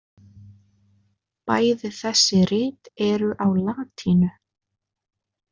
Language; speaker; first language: Icelandic; native; Icelandic